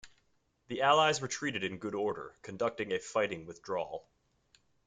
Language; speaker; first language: English; native; English